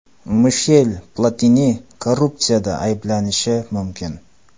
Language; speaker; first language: Uzbek; non-native, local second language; Kara-Kalpak